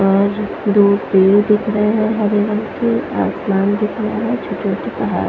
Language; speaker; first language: Hindi; non-native, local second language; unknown